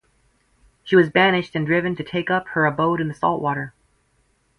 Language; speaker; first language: English; native; English